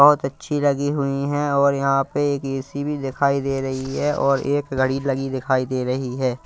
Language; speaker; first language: Hindi; non-native, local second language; Punjabi